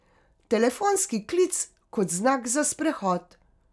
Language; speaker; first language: Slovenian; native; Slovenian